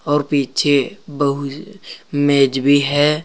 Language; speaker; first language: Hindi; native; Hindi